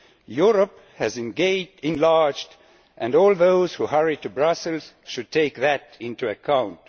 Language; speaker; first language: English; non-native, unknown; Estonian